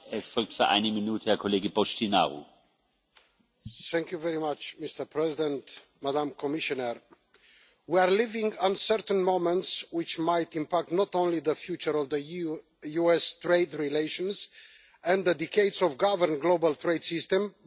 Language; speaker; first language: English; non-native, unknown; Romanian